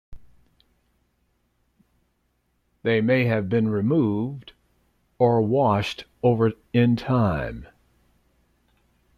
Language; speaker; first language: English; native; English